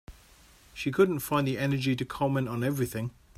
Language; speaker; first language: English; native; English